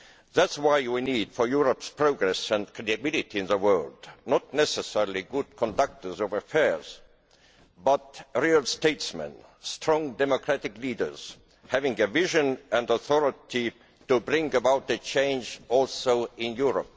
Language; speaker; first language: English; non-native, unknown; Estonian